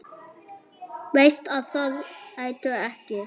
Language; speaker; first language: Icelandic; non-native, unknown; German